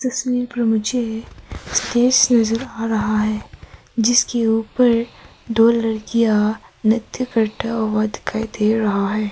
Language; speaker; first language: Hindi; early bilingual, other home language; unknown